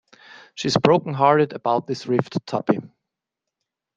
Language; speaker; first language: English; non-native, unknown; German